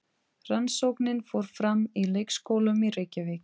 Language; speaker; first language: Icelandic; non-native, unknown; Portuguese